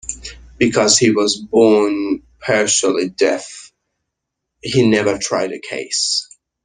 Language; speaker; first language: English; non-native, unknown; Persian